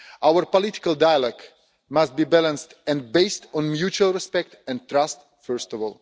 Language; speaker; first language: English; non-native, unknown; Russian